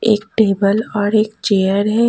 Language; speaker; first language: Hindi; native; Hindi